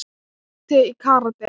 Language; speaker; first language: Icelandic; non-native, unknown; Thai